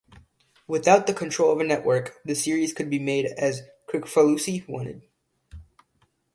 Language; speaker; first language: English; native; English